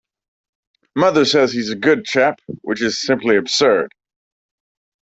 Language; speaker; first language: English; native; English